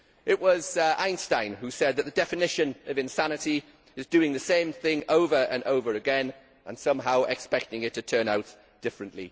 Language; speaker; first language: English; native; English